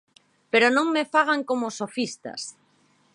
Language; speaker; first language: Galician; non-native, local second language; Spanish